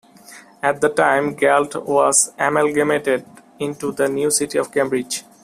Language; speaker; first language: English; non-native, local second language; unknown